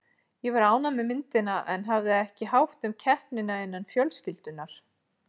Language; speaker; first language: Icelandic; native; Icelandic